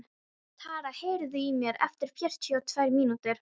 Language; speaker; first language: Icelandic; non-native, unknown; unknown